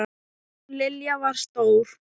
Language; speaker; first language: Icelandic; non-native, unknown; Thai